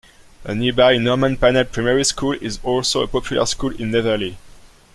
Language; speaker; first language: English; non-native, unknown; French